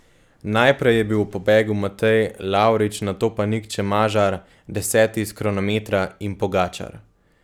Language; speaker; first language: Slovenian; native; Slovenian